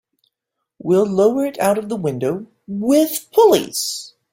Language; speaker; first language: English; native; English